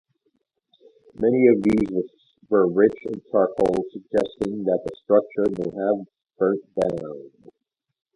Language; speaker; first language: English; native; English